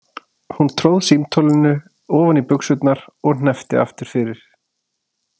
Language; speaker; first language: Icelandic; native; Icelandic